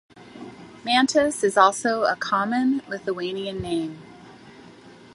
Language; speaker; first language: English; native; English